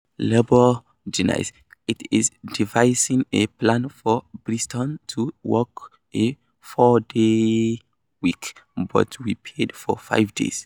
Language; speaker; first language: English; non-native, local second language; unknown